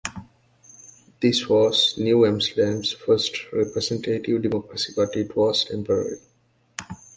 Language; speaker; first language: English; native; English